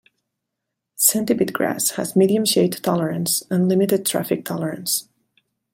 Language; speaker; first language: English; non-native, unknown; Catalan